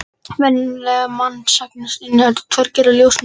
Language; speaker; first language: Icelandic; native; Icelandic